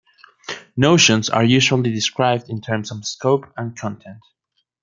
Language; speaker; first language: English; non-native, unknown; Spanish